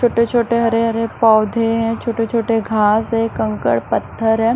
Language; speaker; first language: Hindi; native; Hindi